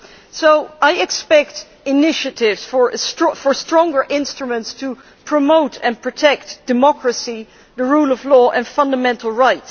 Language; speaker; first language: English; non-native, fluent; Dutch